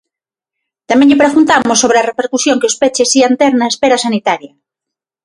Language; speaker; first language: Galician; non-native, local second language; Spanish